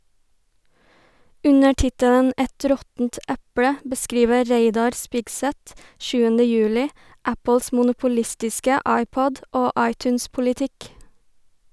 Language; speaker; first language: Norwegian; native; Norwegian